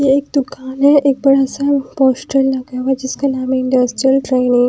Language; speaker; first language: Hindi; non-native, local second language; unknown